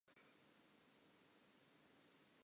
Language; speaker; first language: English; non-native, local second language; Southern Sotho